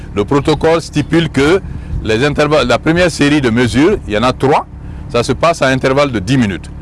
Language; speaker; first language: French; non-native, local second language; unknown